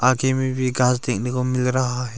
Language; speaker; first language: Hindi; early bilingual, other home language; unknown